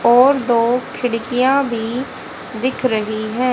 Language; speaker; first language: Hindi; native; Hindi